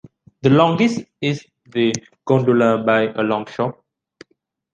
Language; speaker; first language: English; native; English